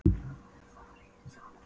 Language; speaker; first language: Icelandic; non-native, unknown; Polish